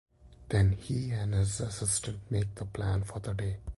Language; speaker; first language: English; non-native, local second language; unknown